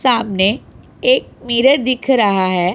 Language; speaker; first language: Hindi; non-native, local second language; Punjabi